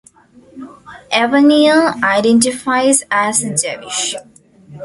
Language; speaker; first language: English; non-native, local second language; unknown